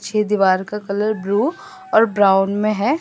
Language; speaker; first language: Hindi; non-native, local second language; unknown